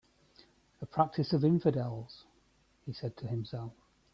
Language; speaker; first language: English; native; English